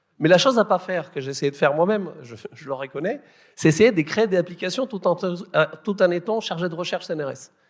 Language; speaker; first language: French; native; French